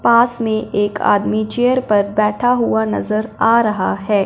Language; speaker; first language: Hindi; non-native, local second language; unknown